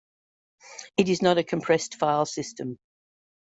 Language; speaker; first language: English; native; English